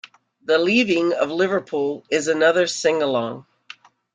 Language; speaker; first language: English; native; English